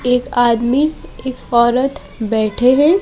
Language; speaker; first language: Hindi; native; Hindi